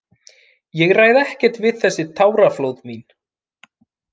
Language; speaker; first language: Icelandic; non-native, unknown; Finnish